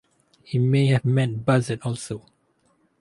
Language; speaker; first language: English; non-native, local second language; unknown